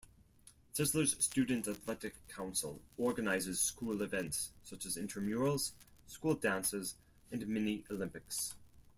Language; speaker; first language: English; non-native, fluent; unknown